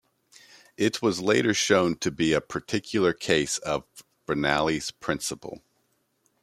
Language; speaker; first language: English; native; English